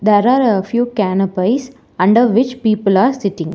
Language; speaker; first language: English; non-native, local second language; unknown